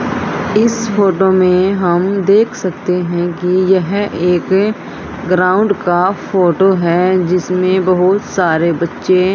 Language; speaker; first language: Hindi; native; Hindi